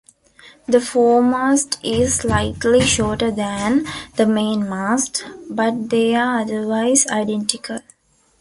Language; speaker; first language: English; non-native, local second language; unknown